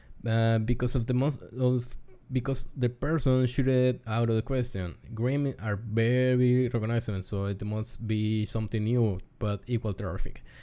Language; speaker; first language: English; non-native, learner; Spanish